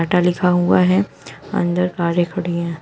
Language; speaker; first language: Hindi; native; Hindi